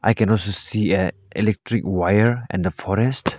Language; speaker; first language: English; non-native, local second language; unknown